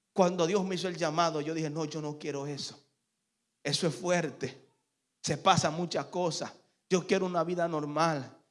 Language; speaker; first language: Spanish; native; Spanish